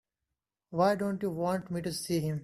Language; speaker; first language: English; non-native, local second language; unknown